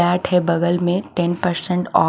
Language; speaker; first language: Hindi; native; Hindi